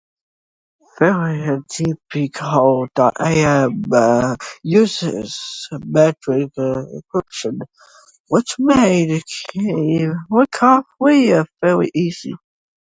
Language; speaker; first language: English; native; English